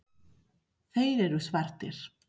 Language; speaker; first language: Icelandic; non-native, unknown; Spanish